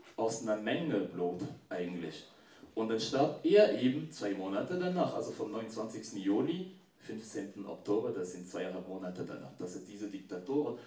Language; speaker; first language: German; non-native, fluent; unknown